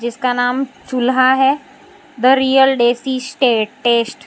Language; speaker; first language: Hindi; non-native, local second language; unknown